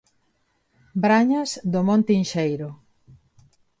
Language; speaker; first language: Galician; non-native, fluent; Spanish